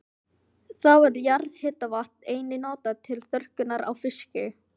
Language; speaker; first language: Icelandic; non-native, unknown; Filipino